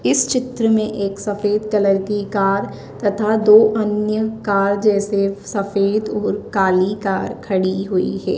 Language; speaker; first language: Hindi; native; Hindi